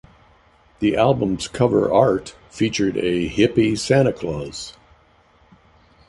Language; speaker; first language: English; native; English